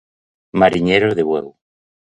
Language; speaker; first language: Galician; native; Galician